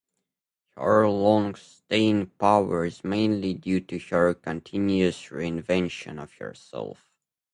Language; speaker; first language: English; native; English